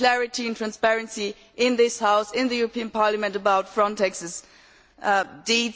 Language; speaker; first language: English; non-native, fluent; German